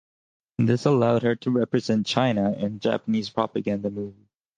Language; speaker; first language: English; native; English